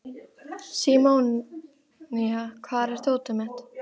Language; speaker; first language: Icelandic; native; Icelandic